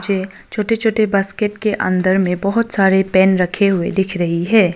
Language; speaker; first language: Hindi; non-native, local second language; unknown